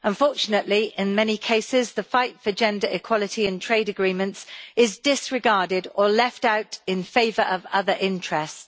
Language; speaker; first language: English; native; English